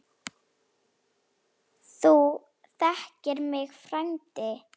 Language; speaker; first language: Icelandic; non-native, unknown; Slovak